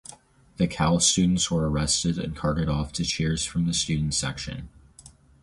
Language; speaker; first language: English; native; English